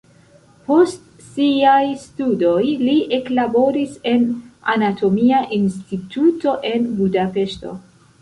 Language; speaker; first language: Esperanto; non-native, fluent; Central Kurdish